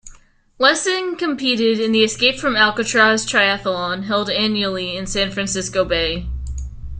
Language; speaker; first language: English; native; English